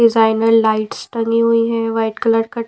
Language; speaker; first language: Hindi; non-native, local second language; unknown